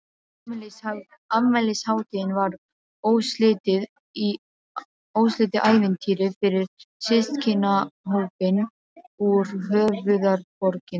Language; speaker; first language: Icelandic; non-native, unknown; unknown